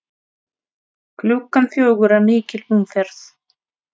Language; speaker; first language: Icelandic; non-native, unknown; Russian